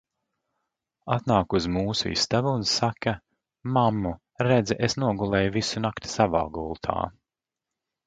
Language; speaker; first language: Latvian; native; Latvian